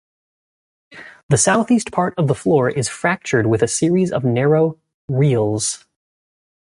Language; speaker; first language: English; native; English